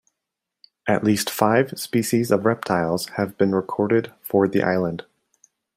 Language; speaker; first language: English; native; English